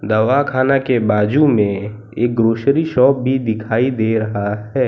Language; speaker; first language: Hindi; non-native, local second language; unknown